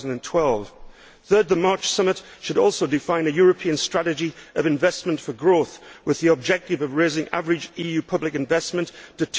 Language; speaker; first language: English; native; English